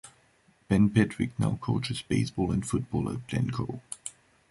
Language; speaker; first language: English; non-native, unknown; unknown